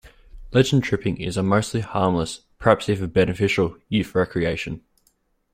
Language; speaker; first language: English; native; English